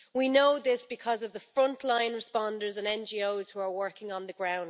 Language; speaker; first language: English; native; English